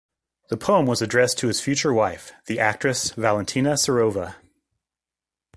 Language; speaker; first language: English; native; English